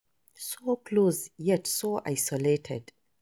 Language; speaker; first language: English; non-native, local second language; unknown